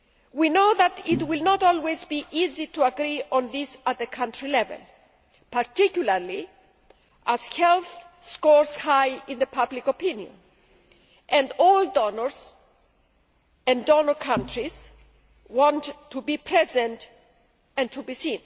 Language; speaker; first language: English; non-native, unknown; Greek